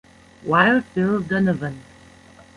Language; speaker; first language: English; non-native, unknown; German